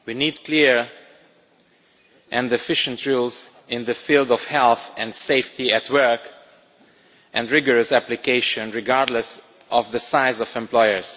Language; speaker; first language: English; non-native, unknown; Romanian